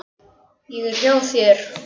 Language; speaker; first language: Icelandic; native; Icelandic